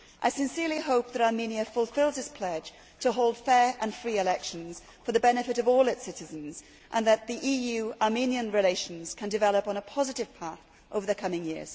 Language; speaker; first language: English; native; English